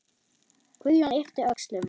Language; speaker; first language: Icelandic; non-native, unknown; German